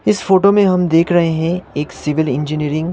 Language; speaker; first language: Hindi; non-native, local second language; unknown